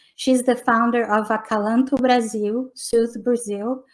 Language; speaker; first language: English; non-native, fluent; Portuguese